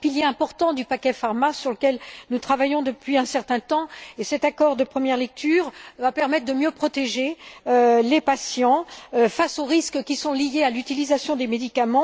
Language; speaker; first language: French; native; French